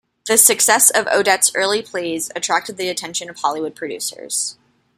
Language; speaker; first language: English; native; English